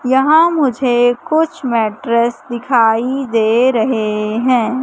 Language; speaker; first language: Hindi; native; Hindi